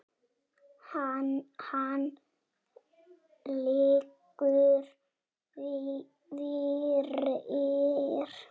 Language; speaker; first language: Icelandic; native; Icelandic